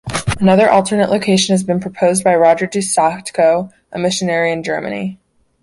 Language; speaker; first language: English; native; English